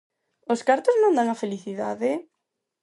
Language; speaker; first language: Galician; non-native, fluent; Spanish